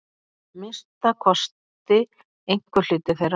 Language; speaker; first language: Icelandic; native; Icelandic